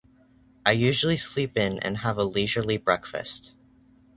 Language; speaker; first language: English; native; English